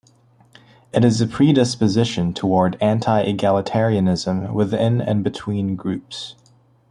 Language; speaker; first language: English; native; English